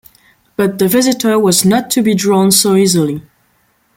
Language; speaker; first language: English; non-native, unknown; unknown